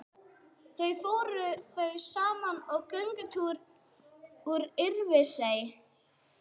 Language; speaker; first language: Icelandic; non-native, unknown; English